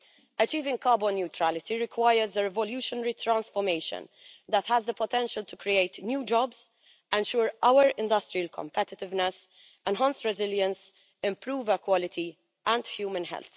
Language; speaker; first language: English; non-native, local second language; Maltese